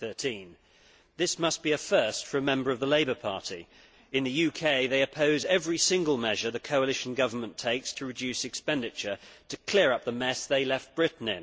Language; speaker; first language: English; native; English